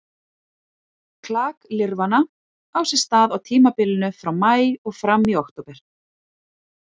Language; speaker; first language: Icelandic; native; Icelandic